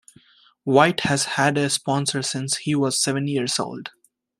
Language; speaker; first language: English; native; English